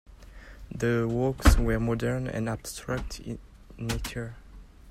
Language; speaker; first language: English; non-native, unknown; French